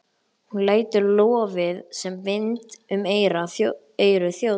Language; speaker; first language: Icelandic; native; Icelandic